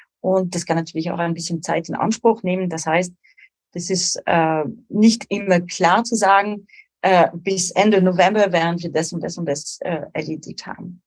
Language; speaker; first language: German; non-native, fluent; French